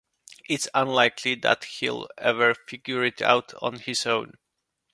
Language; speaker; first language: English; non-native, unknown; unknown